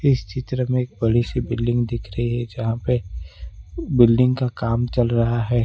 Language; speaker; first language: Hindi; non-native, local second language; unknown